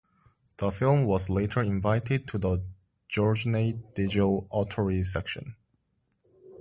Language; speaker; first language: English; non-native, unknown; Korean